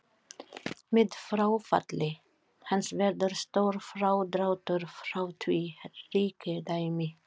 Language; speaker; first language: Icelandic; non-native, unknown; Filipino